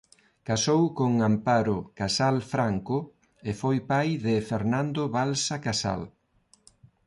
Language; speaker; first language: Galician; non-native, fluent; Spanish